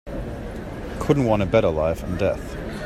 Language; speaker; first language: English; native; English